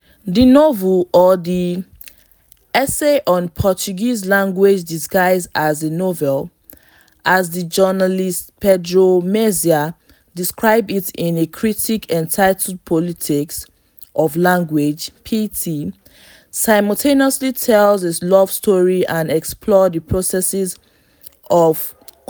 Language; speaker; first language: English; non-native, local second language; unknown